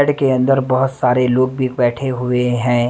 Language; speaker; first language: Hindi; native; Hindi